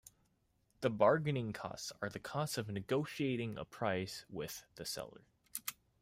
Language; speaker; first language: English; non-native, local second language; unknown